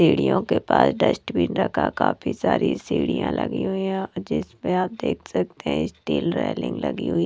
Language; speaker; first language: Hindi; non-native, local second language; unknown